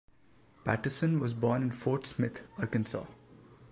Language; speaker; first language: English; non-native, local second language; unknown